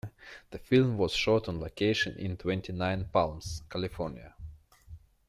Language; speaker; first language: English; non-native, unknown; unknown